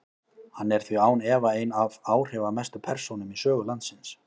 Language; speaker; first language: Icelandic; native; Icelandic